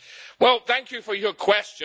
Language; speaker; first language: English; native; English